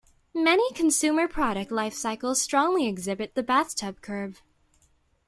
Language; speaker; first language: English; native; English